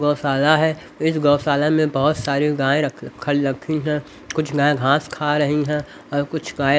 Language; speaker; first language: Hindi; native; Hindi